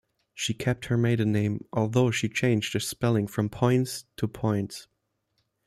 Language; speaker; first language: English; non-native, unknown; German